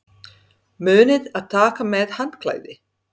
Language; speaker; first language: Icelandic; non-native, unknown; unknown